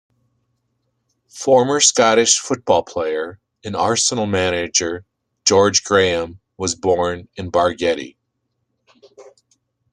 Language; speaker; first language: English; native; English